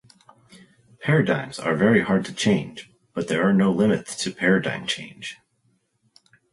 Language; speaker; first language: English; native; English